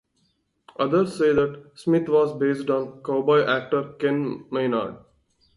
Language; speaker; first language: English; non-native, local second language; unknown